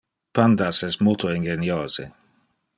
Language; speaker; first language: Interlingua; non-native, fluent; Dutch